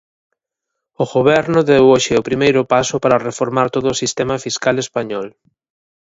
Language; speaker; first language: Galician; native; Galician